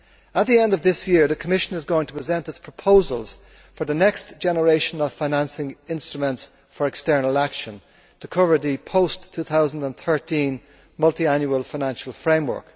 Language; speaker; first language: English; native; English